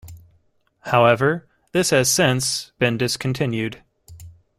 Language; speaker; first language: English; native; English